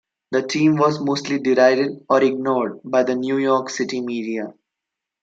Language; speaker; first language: English; non-native, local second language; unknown